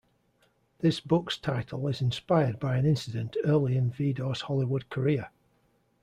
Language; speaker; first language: English; native; English